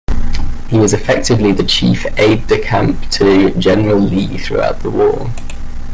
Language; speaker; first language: English; native; English